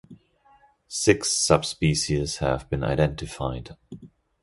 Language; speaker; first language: English; non-native, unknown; German